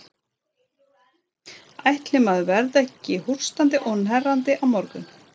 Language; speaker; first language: Icelandic; non-native, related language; Swedish